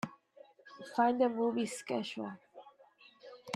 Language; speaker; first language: English; native; English